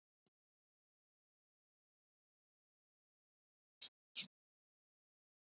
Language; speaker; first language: Icelandic; non-native, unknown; English